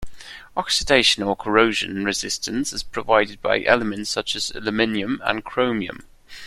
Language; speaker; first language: English; non-native, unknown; German